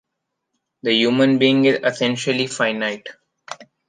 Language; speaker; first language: English; non-native, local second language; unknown